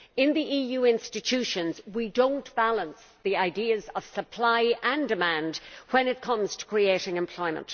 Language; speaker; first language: English; native; English